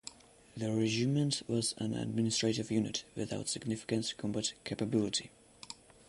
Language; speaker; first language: English; non-native, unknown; Russian